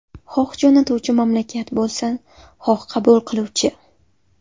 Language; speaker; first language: Uzbek; native; Uzbek